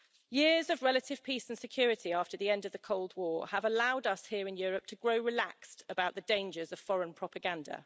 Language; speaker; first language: English; native; English